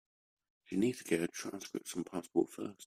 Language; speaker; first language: English; native; English